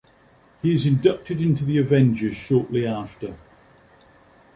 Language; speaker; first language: English; native; English